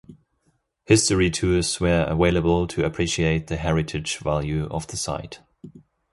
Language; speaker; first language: English; non-native, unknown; German